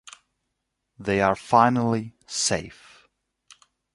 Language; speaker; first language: English; non-native, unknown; German